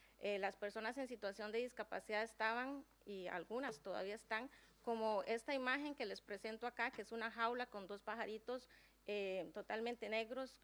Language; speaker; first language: Spanish; native; Spanish